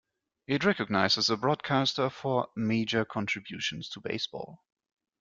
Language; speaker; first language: English; non-native, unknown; German